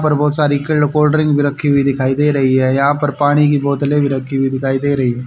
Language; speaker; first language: Hindi; native; Hindi